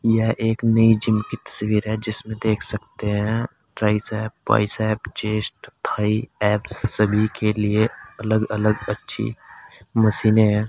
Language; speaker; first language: Hindi; native; Hindi